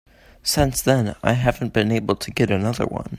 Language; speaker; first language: English; native; English